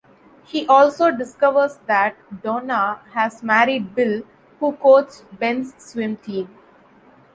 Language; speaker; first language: English; non-native, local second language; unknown